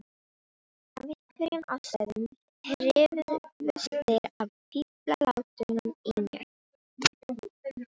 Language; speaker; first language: Icelandic; non-native, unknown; Filipino